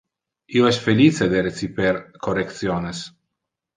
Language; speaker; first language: Interlingua; non-native, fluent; Italian